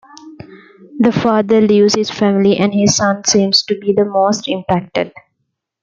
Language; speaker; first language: English; non-native, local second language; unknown